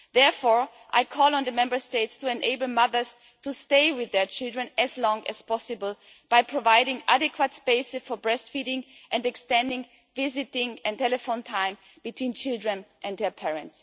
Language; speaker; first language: English; non-native, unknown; German